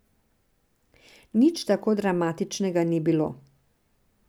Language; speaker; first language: Slovenian; non-native, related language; Serbian